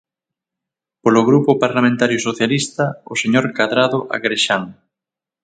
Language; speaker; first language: Galician; native; Galician